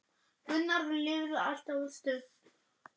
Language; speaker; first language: Icelandic; non-native, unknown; German